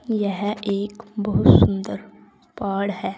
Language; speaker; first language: Hindi; native; Hindi